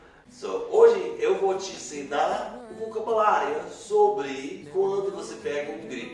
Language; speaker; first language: Portuguese; non-native, fluent; English